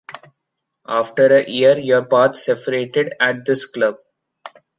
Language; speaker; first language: English; non-native, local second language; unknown